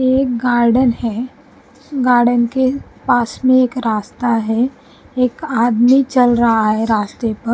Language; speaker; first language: Hindi; non-native, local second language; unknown